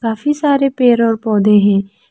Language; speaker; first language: Hindi; non-native, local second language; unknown